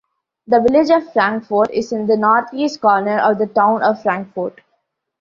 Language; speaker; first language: English; non-native, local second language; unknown